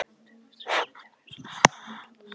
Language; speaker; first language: Icelandic; non-native, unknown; Polish